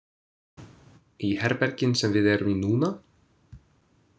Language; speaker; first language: Icelandic; non-native, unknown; English